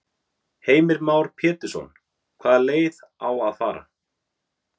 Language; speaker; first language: Icelandic; native; Icelandic